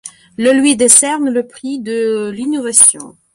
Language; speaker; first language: French; non-native, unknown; Belarusian